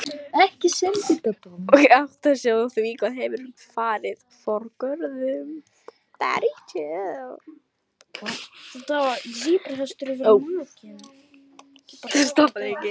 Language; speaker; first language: Icelandic; non-native, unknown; Lithuanian